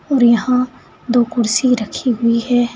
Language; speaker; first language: Hindi; native; Hindi